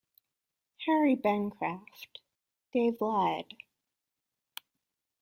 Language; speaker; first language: English; native; English